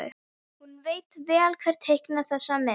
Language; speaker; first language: Icelandic; non-native, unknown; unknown